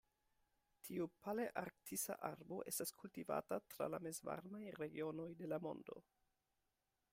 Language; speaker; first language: Esperanto; non-native, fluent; German